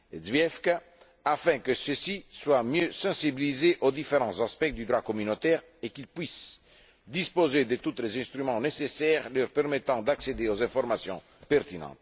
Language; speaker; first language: French; non-native, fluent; Italian